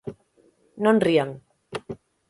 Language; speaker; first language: Galician; native; Galician